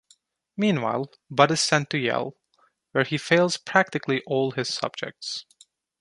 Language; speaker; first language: English; non-native, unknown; Turkish